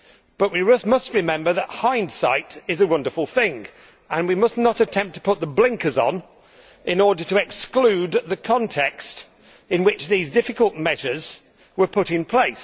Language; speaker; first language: English; native; English